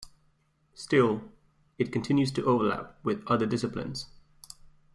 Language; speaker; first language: English; native; English